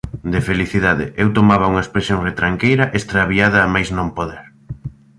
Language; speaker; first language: Galician; native; Galician